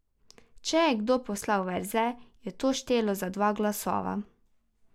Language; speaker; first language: Slovenian; native; Slovenian